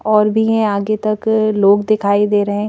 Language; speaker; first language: Hindi; native; Hindi